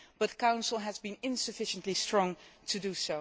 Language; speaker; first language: English; non-native, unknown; Dutch